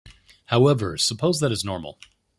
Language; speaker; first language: English; native; English